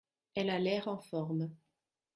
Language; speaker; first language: French; non-native, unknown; German